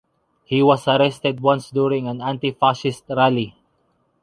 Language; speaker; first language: English; non-native, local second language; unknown